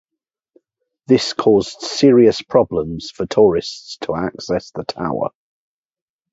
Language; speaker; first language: English; native; English